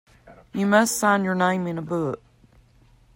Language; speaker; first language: English; native; English